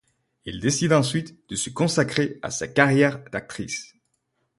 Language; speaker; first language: French; non-native, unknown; Spanish